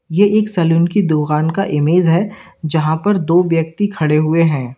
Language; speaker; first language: Hindi; native; Hindi